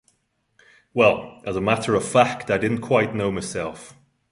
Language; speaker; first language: English; non-native, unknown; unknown